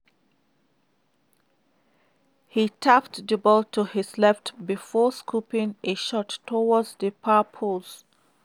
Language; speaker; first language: English; non-native, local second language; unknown